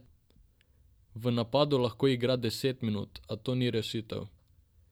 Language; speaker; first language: Slovenian; non-native, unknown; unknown